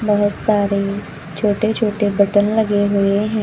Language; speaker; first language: Hindi; native; Hindi